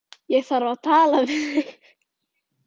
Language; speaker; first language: Icelandic; native; Icelandic